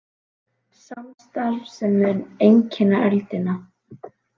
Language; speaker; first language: Icelandic; native; Icelandic